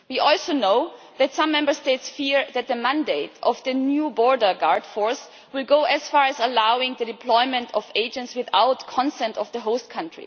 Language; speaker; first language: English; non-native, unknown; German